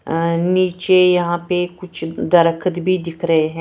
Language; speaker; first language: Hindi; non-native, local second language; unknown